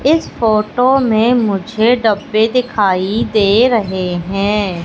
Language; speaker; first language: Hindi; native; Hindi